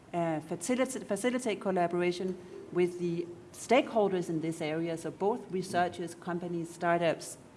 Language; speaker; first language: English; non-native, fluent; Danish